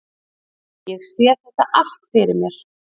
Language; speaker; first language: Icelandic; native; Icelandic